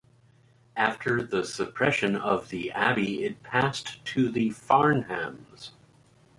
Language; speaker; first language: English; native; English